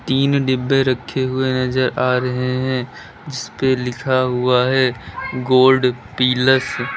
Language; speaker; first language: Hindi; native; Hindi